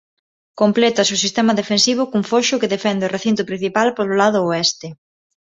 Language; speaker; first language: Galician; non-native, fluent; Spanish